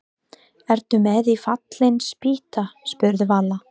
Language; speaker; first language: Icelandic; non-native, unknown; English